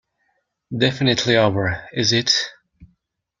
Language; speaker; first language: English; non-native, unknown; Mongolian